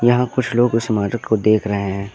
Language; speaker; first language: Hindi; native; Hindi